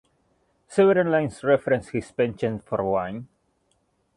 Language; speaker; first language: English; native; English